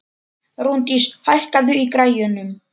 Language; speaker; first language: Icelandic; non-native, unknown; Polish